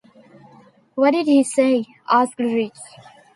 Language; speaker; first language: English; non-native, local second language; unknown